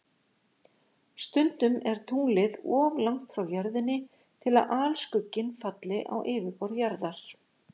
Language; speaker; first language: Icelandic; native; Icelandic